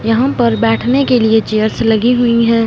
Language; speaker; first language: Hindi; non-native, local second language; Punjabi